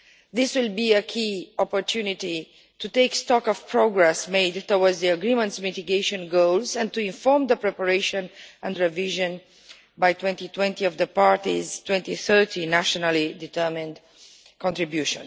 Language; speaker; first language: English; non-native, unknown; Romanian